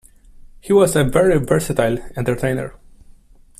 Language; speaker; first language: English; non-native, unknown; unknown